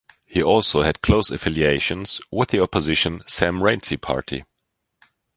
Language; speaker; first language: English; non-native, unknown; German